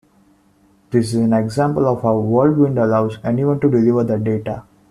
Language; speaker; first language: English; non-native, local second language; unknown